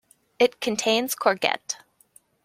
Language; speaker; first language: English; native; English